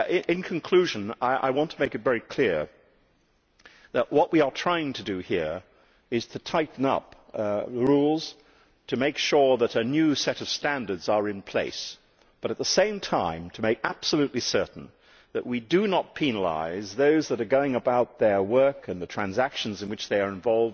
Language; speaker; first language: English; native; English